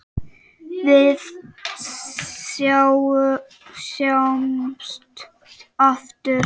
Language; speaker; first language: Icelandic; non-native, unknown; Czech